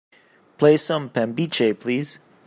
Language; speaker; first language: English; native; English